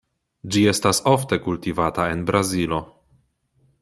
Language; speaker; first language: Esperanto; non-native, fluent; Polish